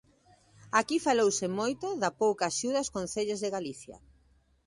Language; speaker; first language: Galician; native; Galician